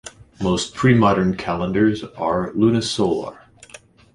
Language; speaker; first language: English; non-native, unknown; German